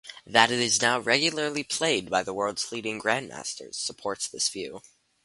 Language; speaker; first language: English; native; English